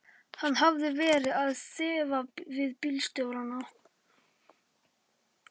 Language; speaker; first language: Icelandic; non-native, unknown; Polish